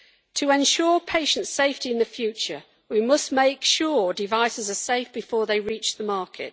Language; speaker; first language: English; native; English